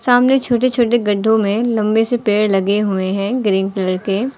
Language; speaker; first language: Hindi; native; Hindi